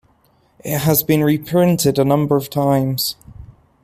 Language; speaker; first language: English; native; English